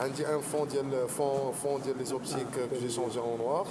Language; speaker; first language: French; non-native, local second language; Arabic